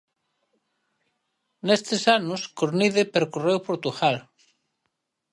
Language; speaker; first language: Galician; native; Galician